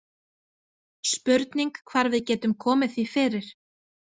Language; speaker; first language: Icelandic; native; Icelandic